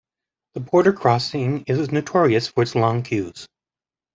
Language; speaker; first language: English; native; English